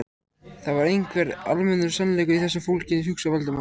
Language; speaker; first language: Icelandic; native; Icelandic